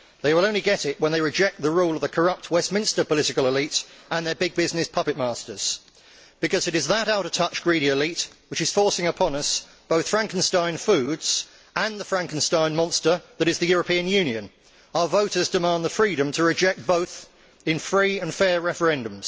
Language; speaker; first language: English; native; English